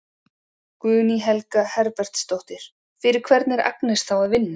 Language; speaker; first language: Icelandic; native; Icelandic